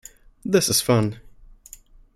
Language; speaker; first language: English; non-native, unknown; German